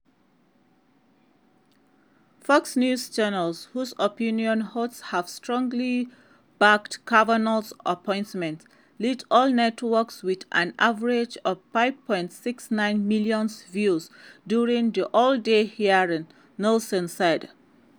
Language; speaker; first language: English; non-native, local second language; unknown